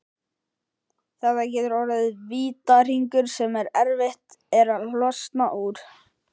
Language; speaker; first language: Icelandic; native; Icelandic